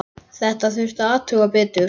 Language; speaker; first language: Icelandic; native; Icelandic